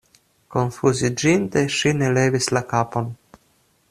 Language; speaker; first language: Esperanto; non-native, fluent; Russian